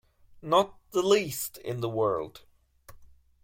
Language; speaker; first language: English; non-native, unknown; German